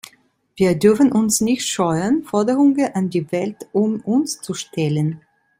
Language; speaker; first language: German; non-native, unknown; Italian